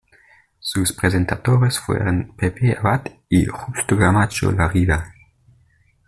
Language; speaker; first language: Spanish; native; Spanish